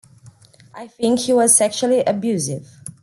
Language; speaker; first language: English; non-native, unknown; Romanian